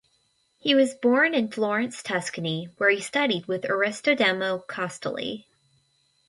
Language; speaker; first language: English; native; English